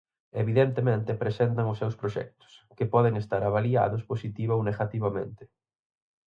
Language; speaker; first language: Galician; native; Galician